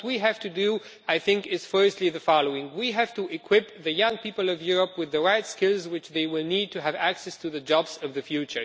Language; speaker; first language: English; non-native, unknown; Romanian